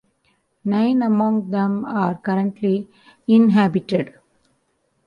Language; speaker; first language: English; non-native, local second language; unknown